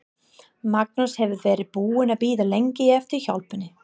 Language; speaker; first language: Icelandic; non-native, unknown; English